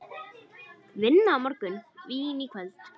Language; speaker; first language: Icelandic; native; Icelandic